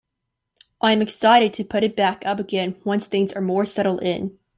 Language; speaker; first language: English; native; English